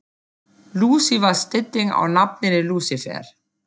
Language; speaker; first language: Icelandic; non-native, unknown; German